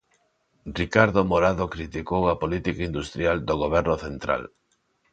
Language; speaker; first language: Galician; non-native, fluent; Spanish